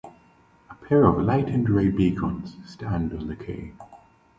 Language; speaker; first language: English; native; English